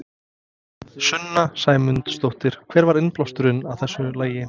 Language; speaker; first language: Icelandic; non-native, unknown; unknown